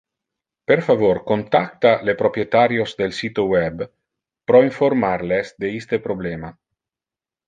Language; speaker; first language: Interlingua; non-native, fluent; Italian